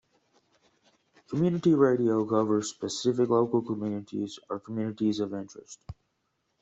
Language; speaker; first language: English; native; English